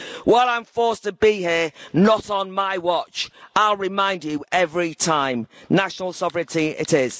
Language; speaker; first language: English; native; English